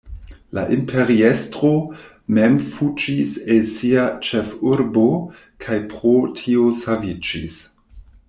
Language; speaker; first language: Esperanto; non-native, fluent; German